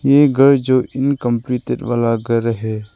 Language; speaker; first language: Hindi; non-native, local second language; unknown